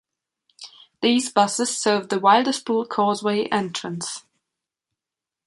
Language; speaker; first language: English; non-native, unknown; German